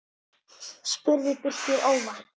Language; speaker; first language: Icelandic; non-native, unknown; Italian